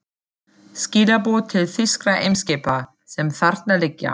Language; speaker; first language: Icelandic; non-native, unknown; German